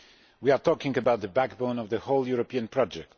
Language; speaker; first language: English; non-native, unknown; Polish